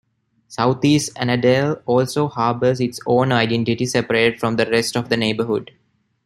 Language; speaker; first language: English; non-native, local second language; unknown